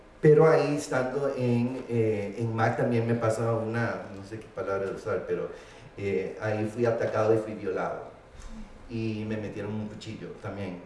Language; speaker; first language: Spanish; early bilingual, heritage; Spanish